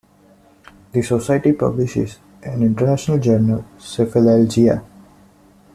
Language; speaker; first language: English; non-native, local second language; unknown